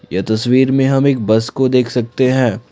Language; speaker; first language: Hindi; non-native, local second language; Assamese